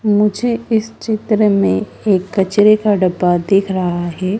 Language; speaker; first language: Hindi; native; Hindi